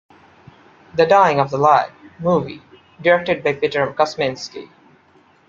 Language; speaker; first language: English; non-native, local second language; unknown